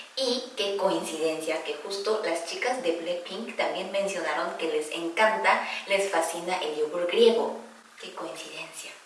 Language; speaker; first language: Spanish; non-native, fluent; Korean